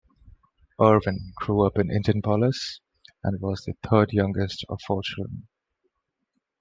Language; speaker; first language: English; non-native, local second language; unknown